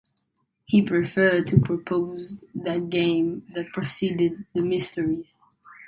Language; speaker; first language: English; non-native, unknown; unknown